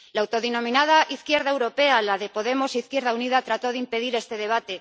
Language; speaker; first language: Spanish; native; Spanish